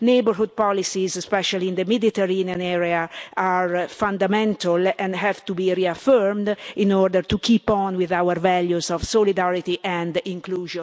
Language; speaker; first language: English; non-native, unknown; Italian